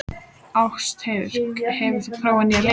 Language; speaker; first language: Icelandic; native; Icelandic